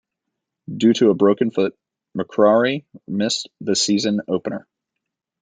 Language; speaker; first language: English; native; English